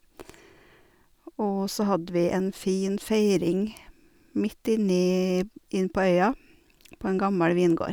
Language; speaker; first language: Norwegian; native; Norwegian